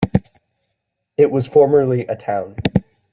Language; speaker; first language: English; native; English